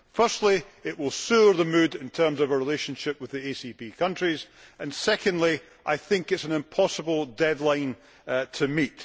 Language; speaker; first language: English; native; English